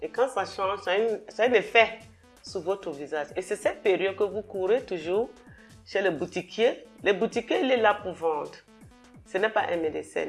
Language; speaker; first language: French; non-native, local second language; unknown